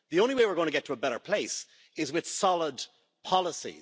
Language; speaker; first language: English; native; English